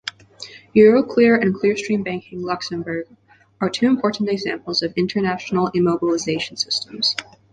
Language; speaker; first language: English; native; English